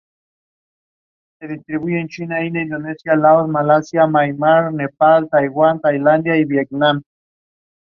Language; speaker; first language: English; non-native, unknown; Spanish